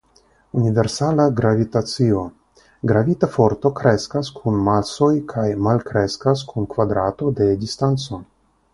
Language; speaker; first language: Esperanto; non-native, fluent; Russian